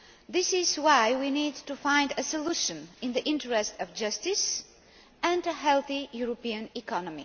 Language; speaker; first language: English; non-native, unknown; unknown